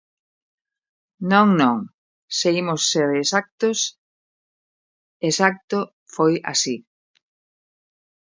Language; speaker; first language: Galician; native; Galician